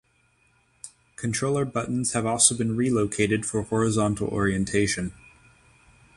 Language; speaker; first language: English; native; English